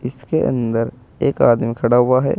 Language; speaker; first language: Hindi; native; Hindi